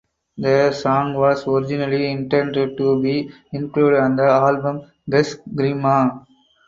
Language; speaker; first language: English; non-native, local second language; Tamil